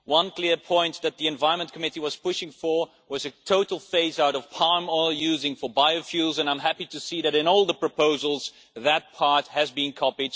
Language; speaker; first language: English; non-native, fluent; Dutch